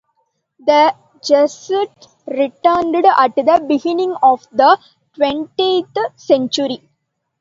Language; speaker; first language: English; non-native, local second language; Tamil